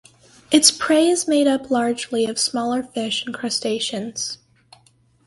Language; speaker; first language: English; native; English